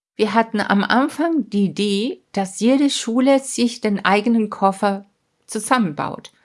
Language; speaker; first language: German; non-native, fluent; Spanish